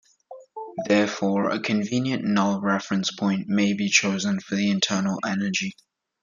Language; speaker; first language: English; native; English